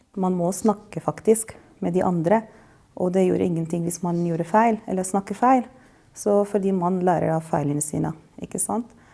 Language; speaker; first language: Norwegian; non-native, fluent; Arabic